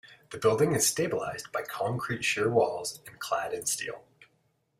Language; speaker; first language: English; native; English